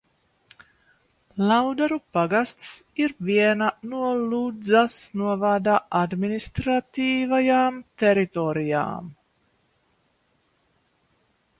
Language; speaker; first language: Latvian; early bilingual, heritage; Latvian